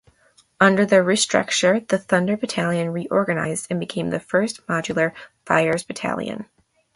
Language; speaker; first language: English; native; English